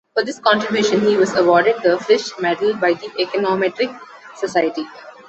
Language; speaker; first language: English; non-native, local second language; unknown